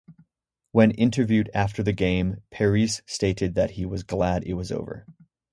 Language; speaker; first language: English; native; English